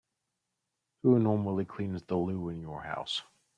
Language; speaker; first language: English; native; English